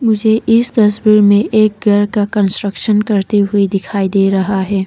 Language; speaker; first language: Hindi; non-native, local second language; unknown